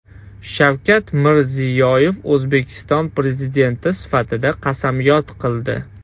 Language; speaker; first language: Uzbek; non-native, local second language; Russian